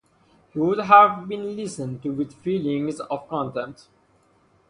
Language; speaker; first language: English; non-native, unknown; Persian